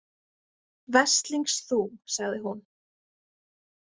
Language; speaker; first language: Icelandic; native; Icelandic